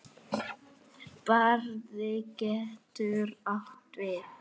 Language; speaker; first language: Icelandic; native; Icelandic